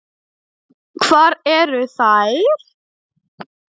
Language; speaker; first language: Icelandic; non-native, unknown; Polish